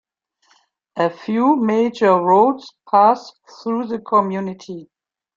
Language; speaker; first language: English; non-native, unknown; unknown